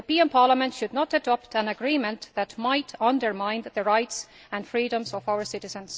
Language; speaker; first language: English; non-native, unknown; Estonian